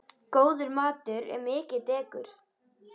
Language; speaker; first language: Icelandic; native; Icelandic